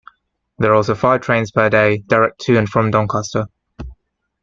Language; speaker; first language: English; native; English